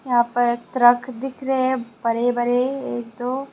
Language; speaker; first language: Hindi; non-native, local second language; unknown